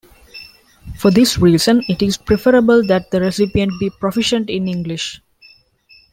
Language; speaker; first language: English; non-native, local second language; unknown